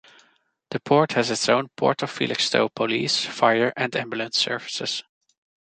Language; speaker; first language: English; non-native, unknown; Dutch